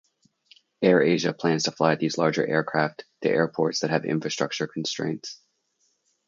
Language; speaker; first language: English; native; English